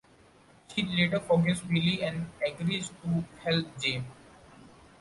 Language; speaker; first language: English; non-native, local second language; Marathi